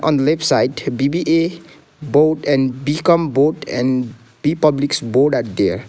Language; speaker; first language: English; non-native, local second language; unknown